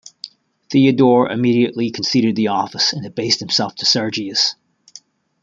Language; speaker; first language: English; native; English